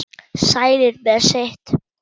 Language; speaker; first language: Icelandic; non-native, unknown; German